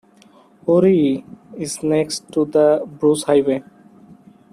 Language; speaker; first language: English; non-native, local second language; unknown